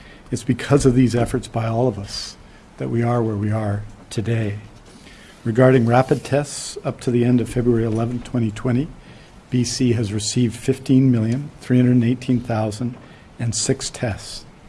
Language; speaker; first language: English; native; English